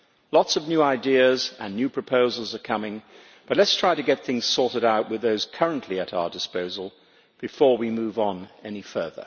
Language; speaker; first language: English; native; English